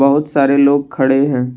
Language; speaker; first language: Hindi; non-native, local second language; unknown